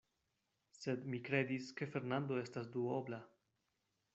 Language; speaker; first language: Esperanto; non-native, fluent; Spanish